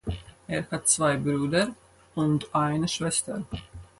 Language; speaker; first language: German; non-native, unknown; Latvian